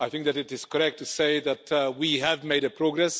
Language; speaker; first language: English; non-native, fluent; Czech